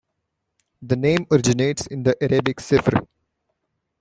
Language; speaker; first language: English; non-native, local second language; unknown